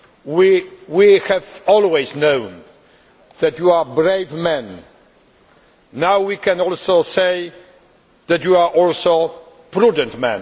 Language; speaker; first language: English; non-native, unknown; Polish